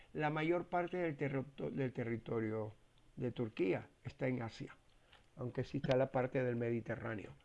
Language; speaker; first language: Spanish; native; Spanish